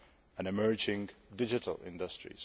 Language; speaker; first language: English; non-native, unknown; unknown